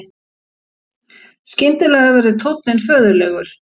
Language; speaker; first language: Icelandic; native; Icelandic